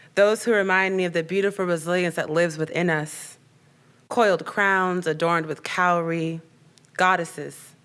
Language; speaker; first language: English; native; English